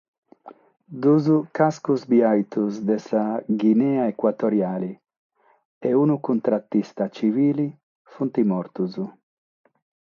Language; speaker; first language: Sardinian; non-native, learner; Catalan